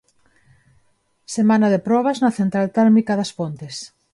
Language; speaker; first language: Galician; non-native, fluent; Spanish